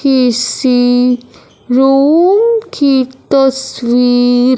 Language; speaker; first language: Hindi; non-native, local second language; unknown